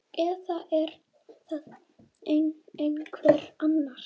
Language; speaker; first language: Icelandic; native; Icelandic